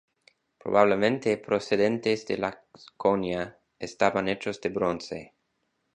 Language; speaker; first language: Spanish; non-native, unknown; English